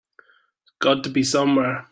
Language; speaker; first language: English; native; English